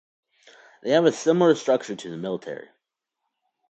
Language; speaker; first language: English; native; English